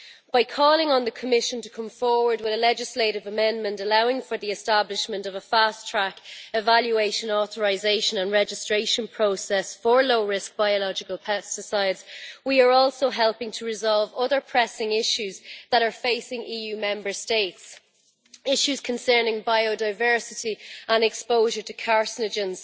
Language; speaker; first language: English; native; English